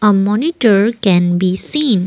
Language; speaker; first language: English; non-native, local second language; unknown